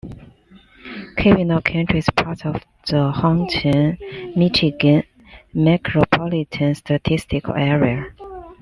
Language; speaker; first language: English; non-native, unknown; Chinese